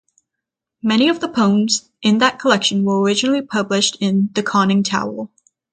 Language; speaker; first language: English; native; English